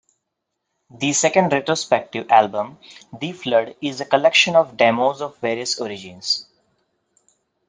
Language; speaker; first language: English; non-native, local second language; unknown